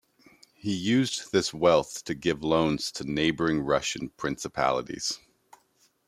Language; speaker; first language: English; native; English